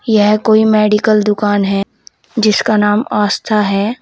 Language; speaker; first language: Hindi; native; Hindi